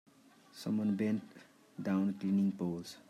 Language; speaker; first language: English; non-native, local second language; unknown